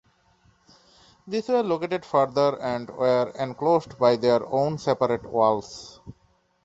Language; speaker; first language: English; non-native, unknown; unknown